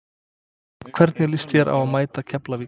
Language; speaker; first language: Icelandic; non-native, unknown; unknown